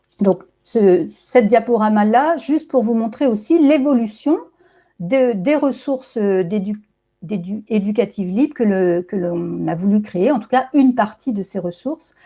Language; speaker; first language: French; native; French